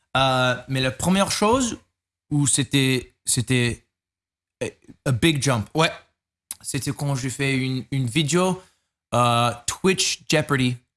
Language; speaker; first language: French; non-native, learner; English